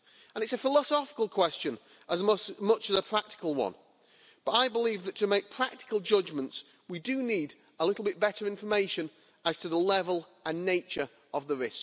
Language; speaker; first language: English; native; English